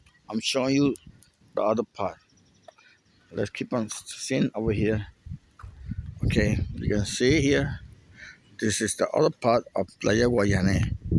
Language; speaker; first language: English; non-native, local second language; Spanish